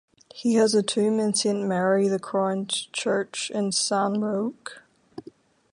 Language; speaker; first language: English; native; English